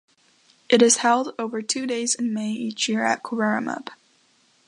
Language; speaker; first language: English; native; English